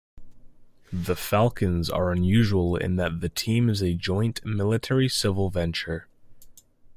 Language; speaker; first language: English; native; English